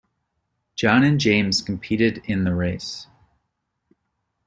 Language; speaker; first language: English; native; English